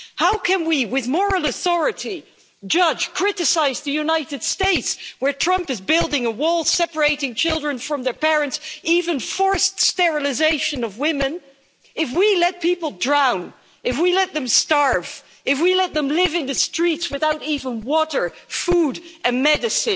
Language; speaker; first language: English; non-native, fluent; Dutch